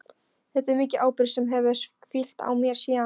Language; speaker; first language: Icelandic; non-native, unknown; Polish